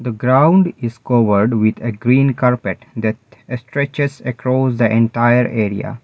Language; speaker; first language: English; non-native, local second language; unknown